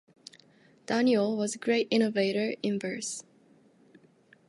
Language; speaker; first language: English; non-native, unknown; Japanese